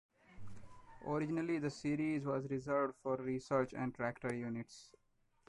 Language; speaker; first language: English; non-native, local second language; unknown